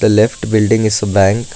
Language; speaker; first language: English; non-native, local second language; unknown